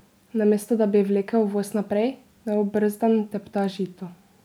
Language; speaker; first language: Slovenian; native; Slovenian